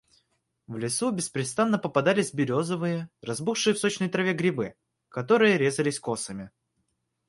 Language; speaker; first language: Russian; native; Russian